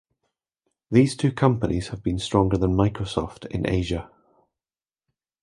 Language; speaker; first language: English; native; English